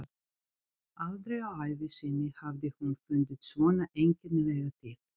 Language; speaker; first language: Icelandic; non-native, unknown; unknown